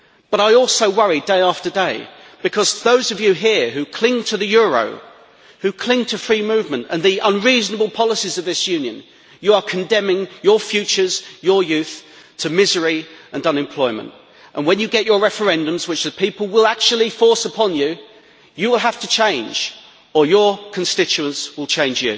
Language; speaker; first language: English; native; English